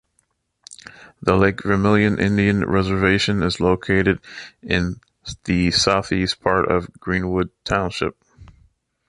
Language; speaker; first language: English; native; English